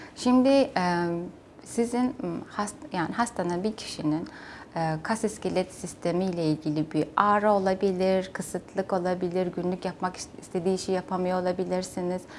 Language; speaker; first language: Turkish; non-native, fluent; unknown